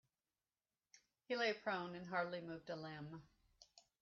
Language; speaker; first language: English; native; English